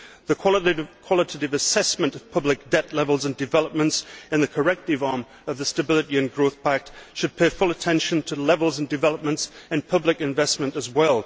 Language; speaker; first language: English; native; English